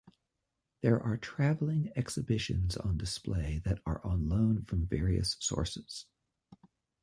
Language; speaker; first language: English; native; English